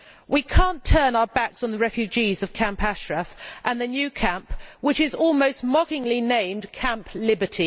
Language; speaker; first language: English; native; English